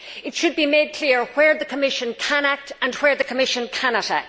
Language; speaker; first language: English; native; English